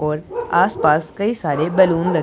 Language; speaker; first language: Hindi; non-native, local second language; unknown